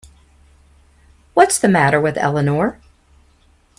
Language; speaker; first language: English; native; English